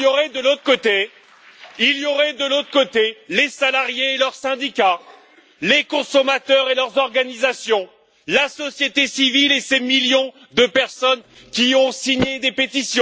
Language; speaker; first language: French; native; French